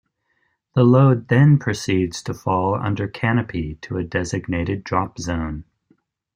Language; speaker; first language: English; native; English